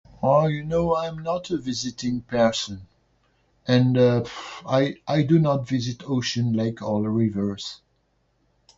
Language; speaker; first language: English; non-native, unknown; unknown